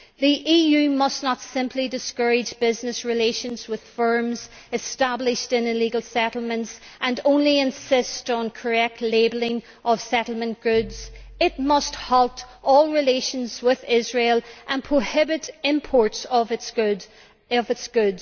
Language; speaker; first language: English; native; English